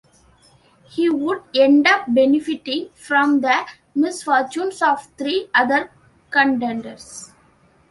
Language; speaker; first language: English; non-native, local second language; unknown